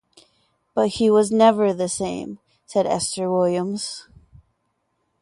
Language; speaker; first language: English; native; English